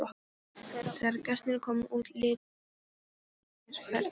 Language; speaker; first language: Icelandic; non-native, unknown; Polish